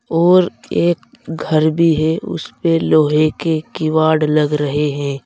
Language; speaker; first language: Hindi; native; Hindi